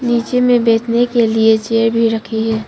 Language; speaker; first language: Hindi; non-native, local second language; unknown